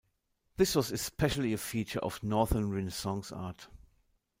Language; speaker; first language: English; non-native, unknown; German